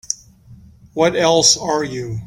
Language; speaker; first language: English; native; English